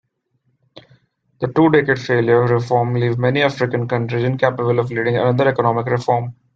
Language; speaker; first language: English; non-native, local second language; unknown